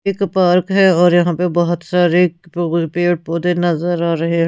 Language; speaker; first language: Hindi; non-native, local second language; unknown